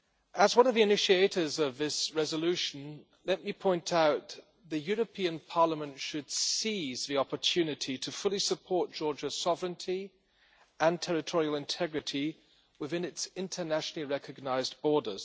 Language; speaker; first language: English; non-native, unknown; German